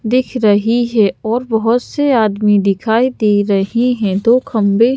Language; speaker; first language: Hindi; native; Hindi